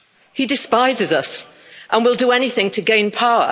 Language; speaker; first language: English; native; English